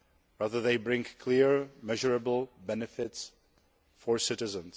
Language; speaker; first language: English; non-native, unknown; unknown